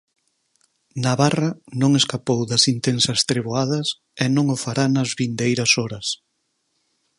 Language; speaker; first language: Galician; native; Galician